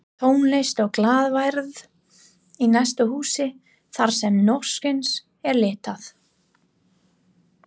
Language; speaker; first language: Icelandic; non-native, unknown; English